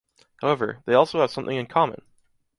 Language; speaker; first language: English; native; English